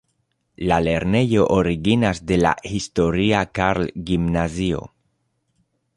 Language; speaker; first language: Esperanto; non-native, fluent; Spanish